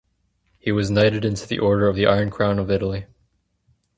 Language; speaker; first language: English; native; English